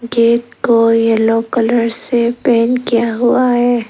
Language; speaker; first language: Hindi; non-native, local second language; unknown